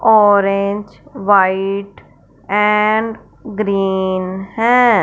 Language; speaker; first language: Hindi; non-native, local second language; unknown